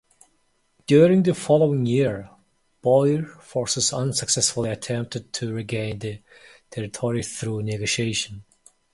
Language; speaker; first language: English; non-native, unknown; Mongolian